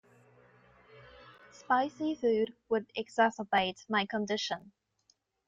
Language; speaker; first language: English; non-native, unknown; Chinese